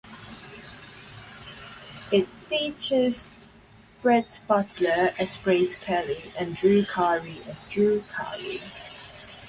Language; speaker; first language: English; non-native, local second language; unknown